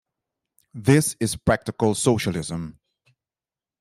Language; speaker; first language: English; non-native, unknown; Dutch